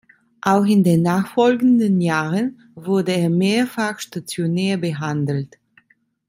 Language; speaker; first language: German; non-native, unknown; Italian